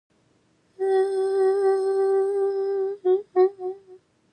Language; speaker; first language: English; non-native, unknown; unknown